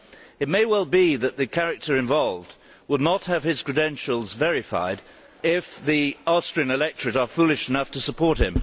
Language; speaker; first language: English; native; English